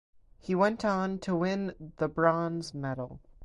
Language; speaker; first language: English; native; English